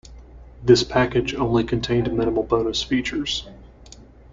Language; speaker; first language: English; native; English